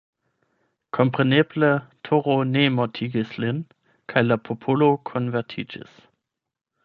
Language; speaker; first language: Esperanto; non-native, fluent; German